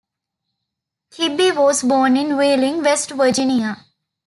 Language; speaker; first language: English; non-native, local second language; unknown